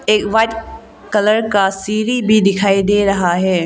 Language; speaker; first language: Hindi; non-native, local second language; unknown